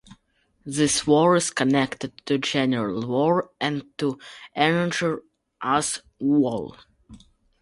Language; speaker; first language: English; non-native, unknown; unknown